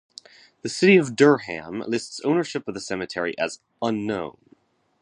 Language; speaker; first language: English; native; English